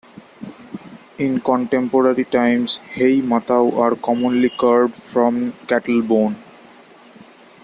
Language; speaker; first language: English; non-native, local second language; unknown